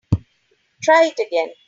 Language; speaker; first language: English; non-native, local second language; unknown